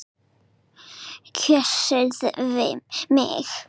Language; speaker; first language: Icelandic; non-native, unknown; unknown